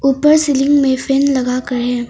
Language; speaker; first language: Hindi; non-native, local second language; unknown